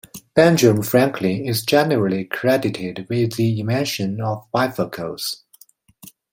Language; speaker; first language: English; non-native, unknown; Chinese